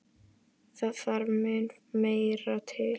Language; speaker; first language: Icelandic; native; Icelandic